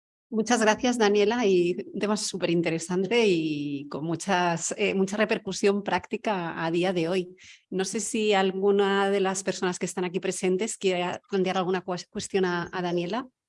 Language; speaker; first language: Spanish; native; Spanish